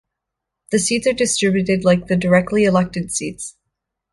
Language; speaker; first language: English; native; English